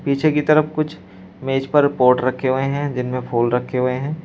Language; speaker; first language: Hindi; native; Hindi